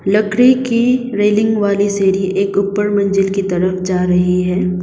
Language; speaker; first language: Hindi; non-native, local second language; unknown